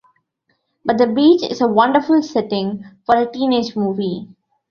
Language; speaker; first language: English; non-native, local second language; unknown